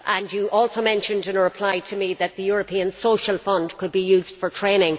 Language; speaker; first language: English; native; English